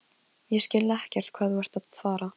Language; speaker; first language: Icelandic; non-native, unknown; Polish